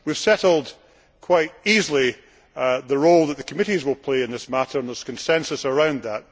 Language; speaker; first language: English; native; English